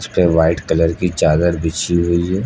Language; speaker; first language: Hindi; native; Hindi